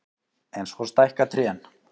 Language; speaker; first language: Icelandic; native; Icelandic